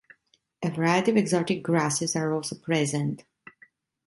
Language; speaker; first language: English; non-native, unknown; Italian